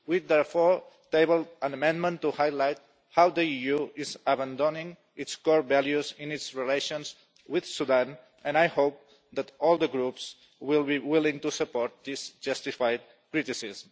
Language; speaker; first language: English; non-native, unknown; Catalan